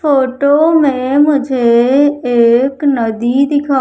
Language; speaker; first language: Hindi; native; Hindi